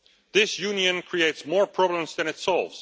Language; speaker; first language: English; non-native, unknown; Dutch